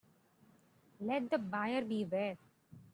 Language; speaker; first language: English; non-native, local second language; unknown